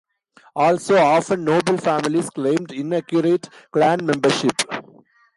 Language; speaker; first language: English; non-native, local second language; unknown